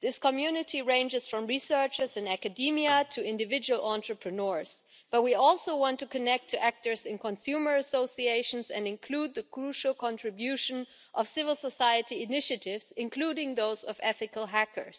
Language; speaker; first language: English; non-native, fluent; German